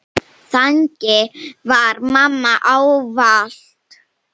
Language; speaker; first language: Icelandic; non-native, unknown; Slovenian